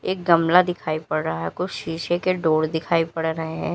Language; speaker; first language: Hindi; native; Hindi